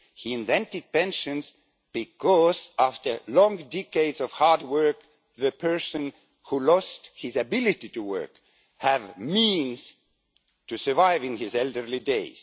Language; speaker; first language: English; non-native, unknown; Estonian